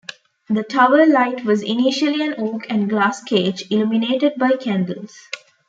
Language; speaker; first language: English; non-native, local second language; Tamil